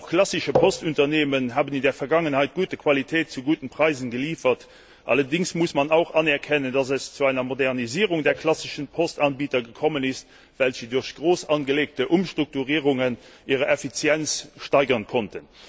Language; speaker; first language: German; non-native, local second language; Luxembourgish